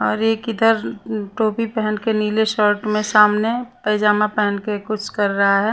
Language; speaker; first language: Hindi; non-native, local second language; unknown